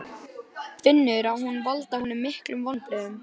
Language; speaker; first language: Icelandic; native; Icelandic